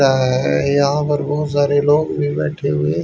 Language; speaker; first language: Hindi; native; Hindi